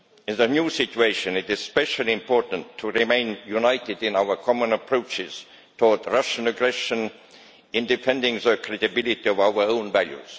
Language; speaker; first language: English; non-native, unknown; Estonian